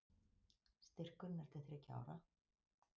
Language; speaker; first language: Icelandic; native; Icelandic